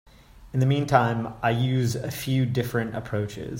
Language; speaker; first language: English; native; English